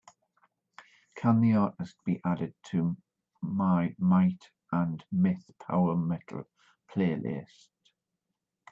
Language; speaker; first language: English; native; English